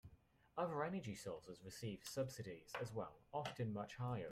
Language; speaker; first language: English; native; English